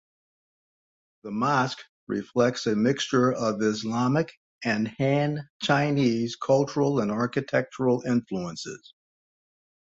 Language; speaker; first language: English; native; English